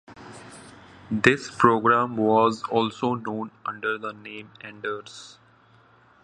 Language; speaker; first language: English; non-native, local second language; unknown